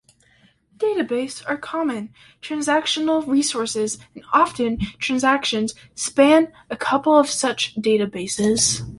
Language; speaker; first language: English; native; English